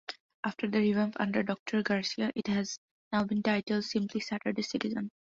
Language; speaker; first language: English; non-native, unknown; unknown